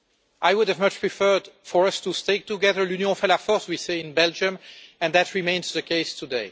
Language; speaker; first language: English; non-native, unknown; French